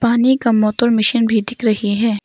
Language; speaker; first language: Hindi; non-native, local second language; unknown